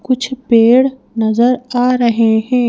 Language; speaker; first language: Hindi; native; Hindi